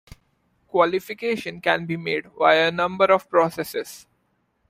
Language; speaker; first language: English; non-native, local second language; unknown